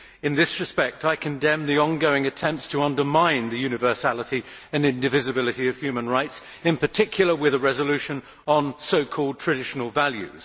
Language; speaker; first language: English; native; English